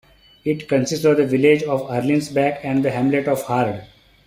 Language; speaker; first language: English; non-native, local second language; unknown